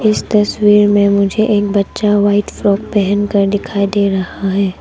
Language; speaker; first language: Hindi; non-native, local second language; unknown